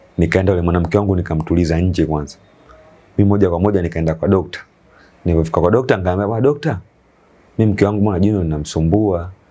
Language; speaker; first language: Swahili; native; Swahili